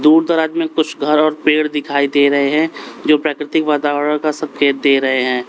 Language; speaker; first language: Hindi; native; Hindi